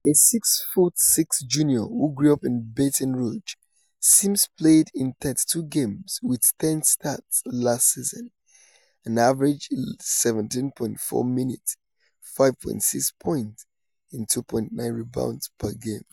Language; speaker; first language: English; non-native, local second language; Yoruba